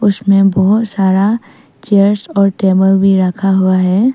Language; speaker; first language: Hindi; early bilingual, other home language; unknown